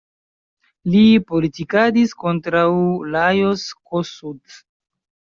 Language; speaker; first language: Esperanto; non-native, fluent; Chinese